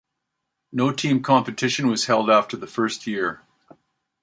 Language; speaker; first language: English; native; English